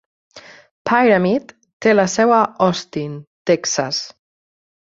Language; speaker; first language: Catalan; native; Catalan